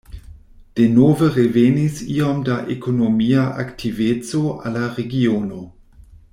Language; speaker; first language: Esperanto; non-native, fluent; German